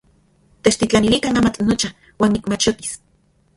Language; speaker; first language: Central Puebla Nahuatl; non-native, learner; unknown